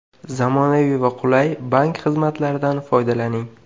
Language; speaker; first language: Uzbek; native; Uzbek